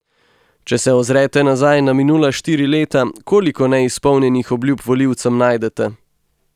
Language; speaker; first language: Slovenian; native; Slovenian